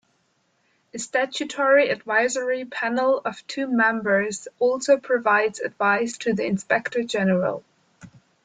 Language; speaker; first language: English; non-native, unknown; German